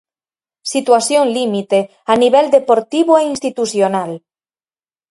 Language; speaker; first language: Galician; native; Galician